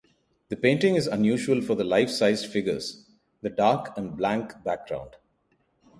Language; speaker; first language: English; non-native, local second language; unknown